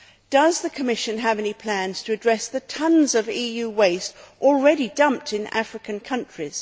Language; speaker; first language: English; native; English